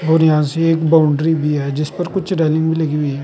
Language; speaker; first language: Hindi; native; Hindi